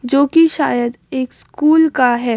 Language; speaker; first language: Hindi; native; Hindi